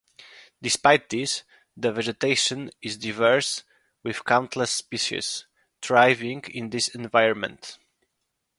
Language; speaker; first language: English; non-native, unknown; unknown